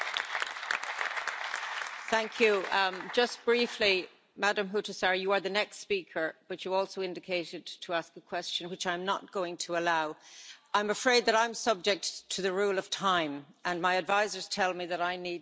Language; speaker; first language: English; native; English